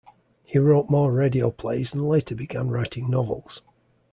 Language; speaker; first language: English; native; English